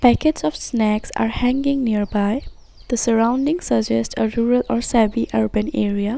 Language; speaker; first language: English; non-native, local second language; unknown